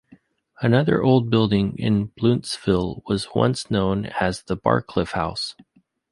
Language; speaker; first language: English; native; English